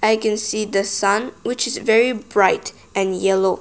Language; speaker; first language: English; non-native, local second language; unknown